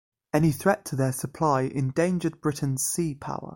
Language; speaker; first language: English; native; English